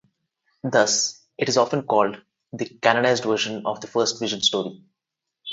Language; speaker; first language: English; non-native, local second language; Telugu